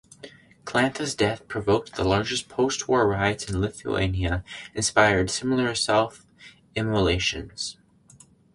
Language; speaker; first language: English; native; English